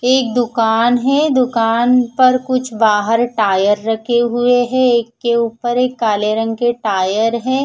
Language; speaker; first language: Hindi; non-native, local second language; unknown